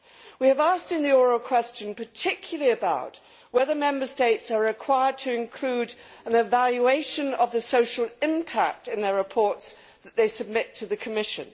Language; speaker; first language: English; native; English